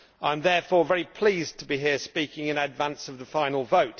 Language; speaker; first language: English; native; English